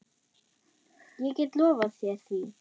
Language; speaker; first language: Icelandic; non-native, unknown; German